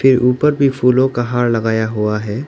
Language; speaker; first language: Hindi; non-native, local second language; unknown